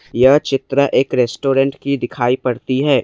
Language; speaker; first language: Hindi; non-native, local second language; Assamese